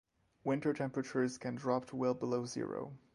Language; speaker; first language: English; non-native, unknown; French